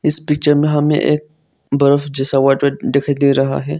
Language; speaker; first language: Hindi; non-native, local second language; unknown